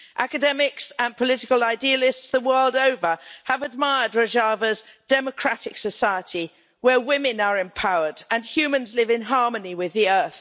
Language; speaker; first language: English; native; English